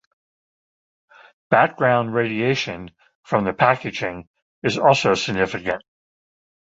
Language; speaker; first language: English; native; English